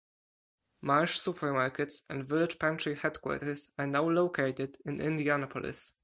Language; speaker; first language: English; non-native, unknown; Polish